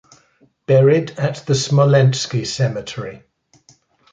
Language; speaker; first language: English; native; English